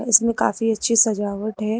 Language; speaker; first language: Hindi; native; Hindi